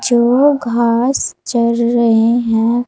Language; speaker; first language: Hindi; native; Hindi